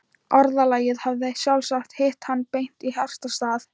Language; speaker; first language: Icelandic; non-native, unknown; Thai